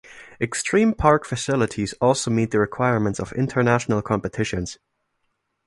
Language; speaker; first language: English; non-native, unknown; German